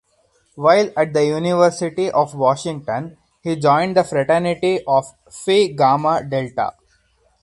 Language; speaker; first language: English; non-native, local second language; Hindi